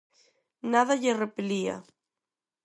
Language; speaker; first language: Galician; non-native, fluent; Spanish